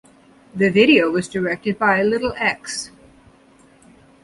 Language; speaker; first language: English; native; English